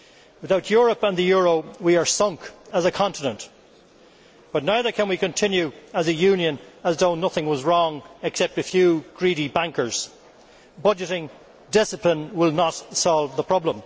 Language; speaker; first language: English; native; English